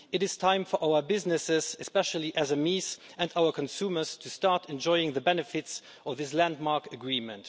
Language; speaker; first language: English; non-native, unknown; Luxembourgish